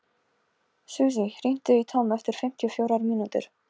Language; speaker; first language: Icelandic; non-native, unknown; Polish